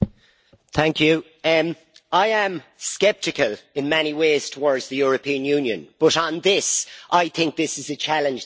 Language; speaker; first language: English; native; English